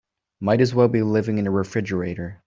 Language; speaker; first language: English; native; English